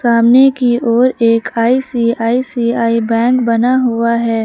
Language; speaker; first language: Hindi; native; Hindi